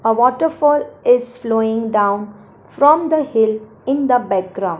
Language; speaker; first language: English; non-native, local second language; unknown